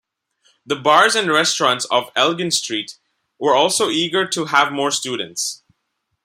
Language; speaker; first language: English; non-native, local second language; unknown